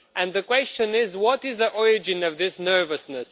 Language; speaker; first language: English; non-native, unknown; Romanian